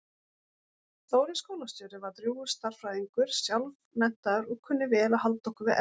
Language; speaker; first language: Icelandic; native; Icelandic